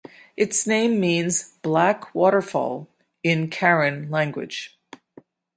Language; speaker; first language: English; native; English